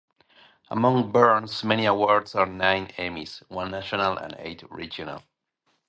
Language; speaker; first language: English; non-native, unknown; Spanish